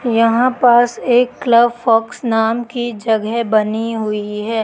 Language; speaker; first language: Hindi; native; Hindi